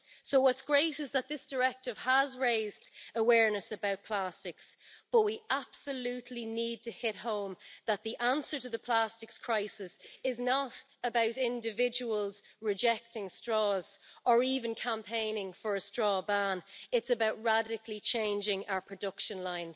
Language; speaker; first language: English; native; English